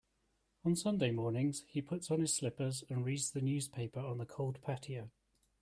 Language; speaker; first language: English; native; English